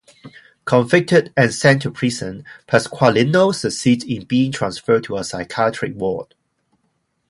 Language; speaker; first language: English; non-native, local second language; Cantonese